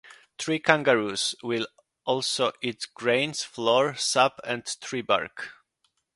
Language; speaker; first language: English; non-native, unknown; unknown